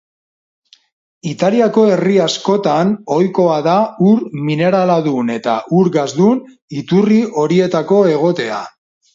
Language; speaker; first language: Basque; non-native, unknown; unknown